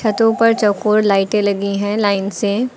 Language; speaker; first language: Hindi; native; Hindi